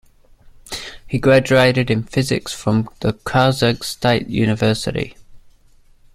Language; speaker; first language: English; native; English